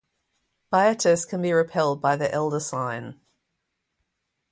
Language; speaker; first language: English; native; English